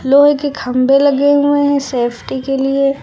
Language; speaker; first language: Hindi; native; Hindi